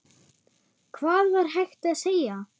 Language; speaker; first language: Icelandic; non-native, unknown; German